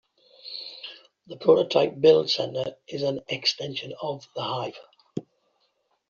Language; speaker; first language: English; native; English